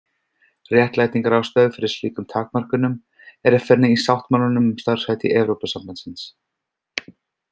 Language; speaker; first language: Icelandic; non-native, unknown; English